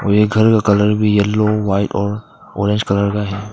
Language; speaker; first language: Hindi; non-native, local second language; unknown